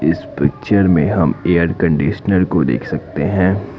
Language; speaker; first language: Hindi; non-native, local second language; Assamese